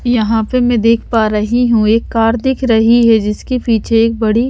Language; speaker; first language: Hindi; non-native, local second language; Punjabi